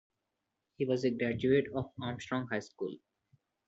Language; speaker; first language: English; non-native, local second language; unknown